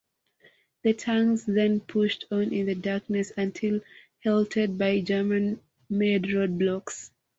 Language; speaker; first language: English; non-native, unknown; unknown